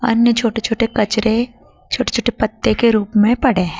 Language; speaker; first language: Hindi; native; Hindi